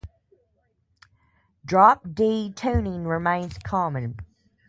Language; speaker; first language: English; native; English